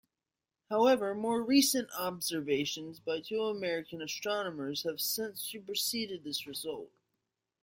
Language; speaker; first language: English; native; English